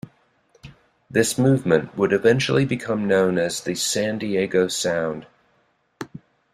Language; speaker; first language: English; native; English